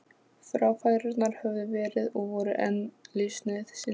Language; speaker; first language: Icelandic; non-native, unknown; Polish